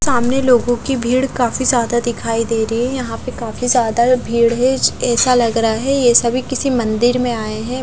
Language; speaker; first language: Hindi; non-native, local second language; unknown